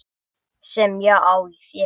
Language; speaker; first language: Icelandic; non-native, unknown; English